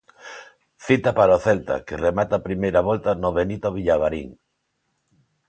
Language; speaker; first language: Galician; non-native, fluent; Spanish